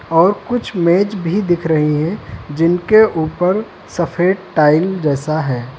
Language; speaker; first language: Hindi; native; Hindi